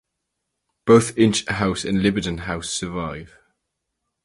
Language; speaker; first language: English; native; English